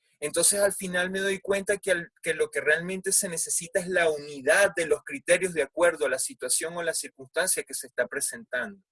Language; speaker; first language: Spanish; native; Spanish